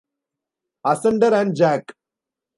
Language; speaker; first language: English; non-native, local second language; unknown